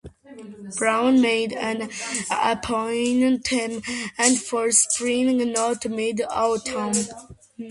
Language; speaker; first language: English; non-native, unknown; Georgian